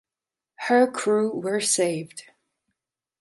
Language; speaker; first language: English; non-native, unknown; Spanish